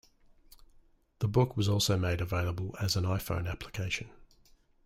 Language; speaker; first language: English; native; English